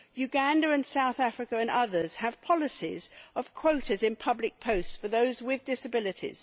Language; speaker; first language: English; native; English